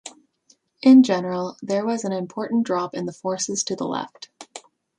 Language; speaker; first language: English; native; English